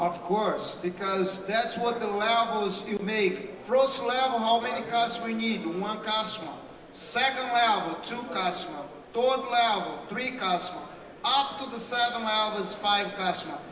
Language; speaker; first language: English; non-native, fluent; Portuguese